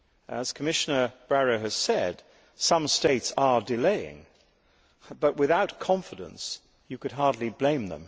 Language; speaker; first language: English; native; English